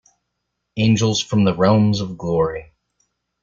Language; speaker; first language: English; native; English